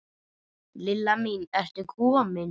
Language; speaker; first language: Icelandic; native; Icelandic